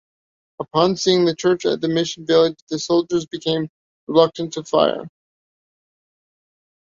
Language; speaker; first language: English; native; English